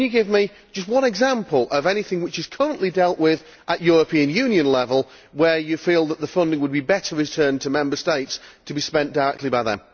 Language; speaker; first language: English; native; English